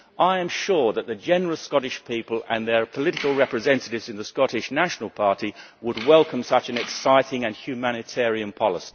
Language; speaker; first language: English; native; English